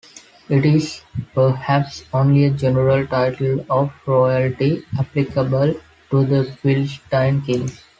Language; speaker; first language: English; non-native, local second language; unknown